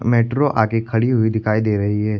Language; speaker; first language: Hindi; native; Hindi